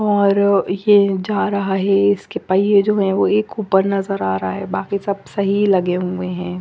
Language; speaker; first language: Hindi; non-native, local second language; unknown